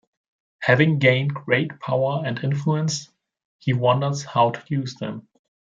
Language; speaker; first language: English; non-native, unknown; German